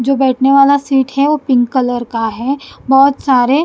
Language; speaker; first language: Hindi; non-native, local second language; Punjabi